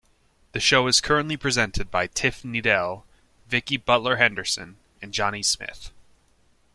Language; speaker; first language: English; native; English